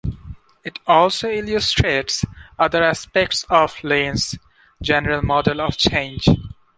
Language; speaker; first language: English; non-native, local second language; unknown